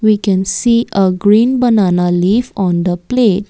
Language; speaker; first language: English; non-native, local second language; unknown